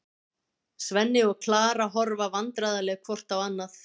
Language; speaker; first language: Icelandic; native; Icelandic